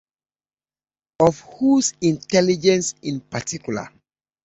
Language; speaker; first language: English; native; English